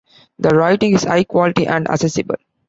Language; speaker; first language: English; non-native, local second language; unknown